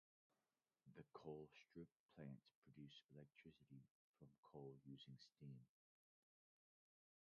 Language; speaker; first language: English; native; English